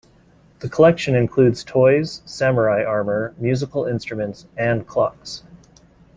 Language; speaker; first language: English; native; English